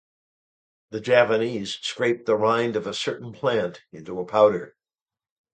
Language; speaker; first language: English; native; English